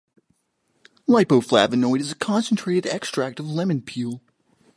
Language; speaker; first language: English; native; English